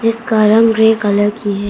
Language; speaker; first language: Hindi; non-native, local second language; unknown